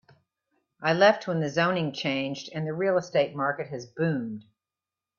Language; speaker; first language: English; native; English